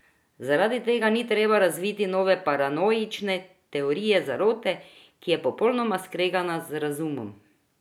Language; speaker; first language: Slovenian; non-native, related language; Croatian